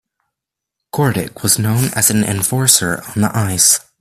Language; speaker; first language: English; native; English